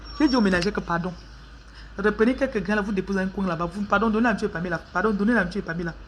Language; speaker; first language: French; non-native, local second language; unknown